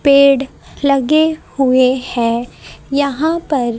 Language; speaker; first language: Hindi; native; Hindi